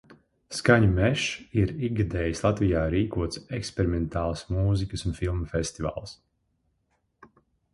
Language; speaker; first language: Latvian; non-native, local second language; Russian